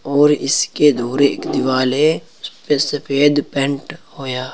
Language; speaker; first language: Hindi; native; Hindi